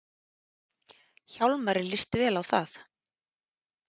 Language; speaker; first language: Icelandic; native; Icelandic